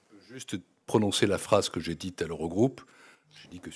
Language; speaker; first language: French; native; French